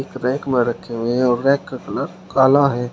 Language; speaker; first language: Hindi; native; Hindi